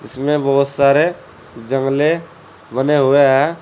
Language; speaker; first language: Hindi; native; Hindi